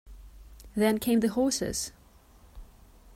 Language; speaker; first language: English; non-native, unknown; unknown